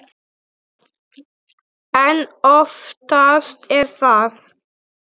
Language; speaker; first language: Icelandic; non-native, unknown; Polish